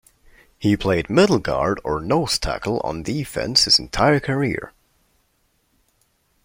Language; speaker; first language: English; non-native, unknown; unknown